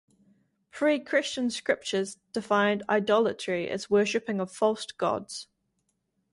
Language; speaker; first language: English; native; English